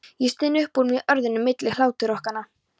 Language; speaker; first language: Icelandic; non-native, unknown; Polish